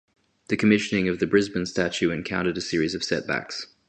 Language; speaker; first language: English; native; English